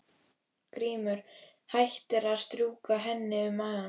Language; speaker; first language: Icelandic; native; Icelandic